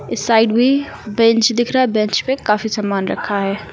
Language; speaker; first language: Hindi; native; Hindi